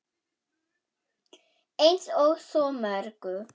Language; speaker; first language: Icelandic; non-native, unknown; German